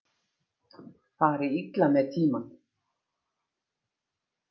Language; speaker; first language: Icelandic; native; Icelandic